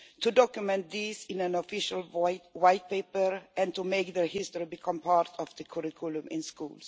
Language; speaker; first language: English; non-native, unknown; Swedish